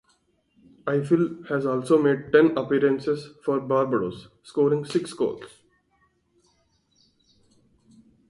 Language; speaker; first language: English; non-native, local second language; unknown